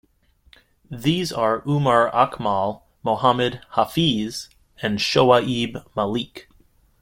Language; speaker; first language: English; native; English